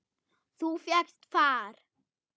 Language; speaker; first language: Icelandic; non-native, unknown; German